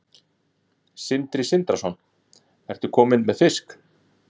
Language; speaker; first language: Icelandic; native; Icelandic